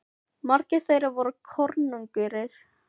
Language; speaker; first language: Icelandic; non-native, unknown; Filipino